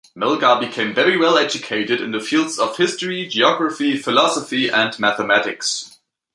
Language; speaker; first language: English; native; English